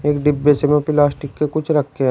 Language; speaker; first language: Hindi; native; Hindi